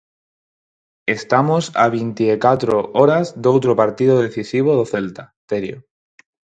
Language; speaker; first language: Galician; non-native, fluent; Spanish